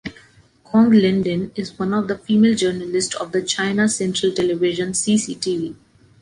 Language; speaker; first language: English; non-native, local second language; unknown